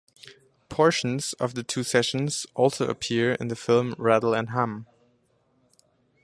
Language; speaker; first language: English; non-native, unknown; German